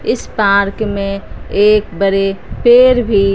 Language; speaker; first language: Hindi; non-native, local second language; Punjabi